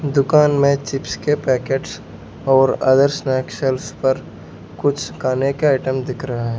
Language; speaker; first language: Hindi; non-native, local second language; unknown